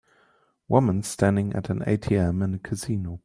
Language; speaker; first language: English; non-native, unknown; German